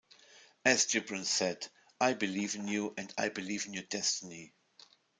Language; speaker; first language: English; non-native, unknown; German